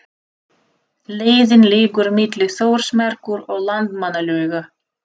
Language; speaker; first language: Icelandic; non-native, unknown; Russian